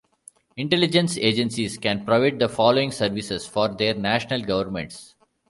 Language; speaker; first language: English; non-native, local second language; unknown